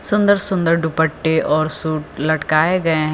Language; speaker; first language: Hindi; native; Hindi